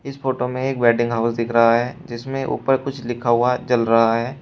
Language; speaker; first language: Hindi; native; Hindi